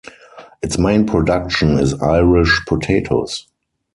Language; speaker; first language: English; non-native, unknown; German